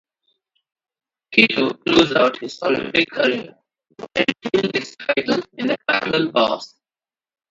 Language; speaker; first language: English; non-native, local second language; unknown